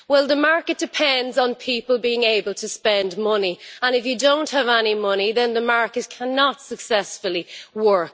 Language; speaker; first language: English; native; English